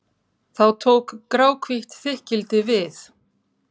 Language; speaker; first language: Icelandic; native; Icelandic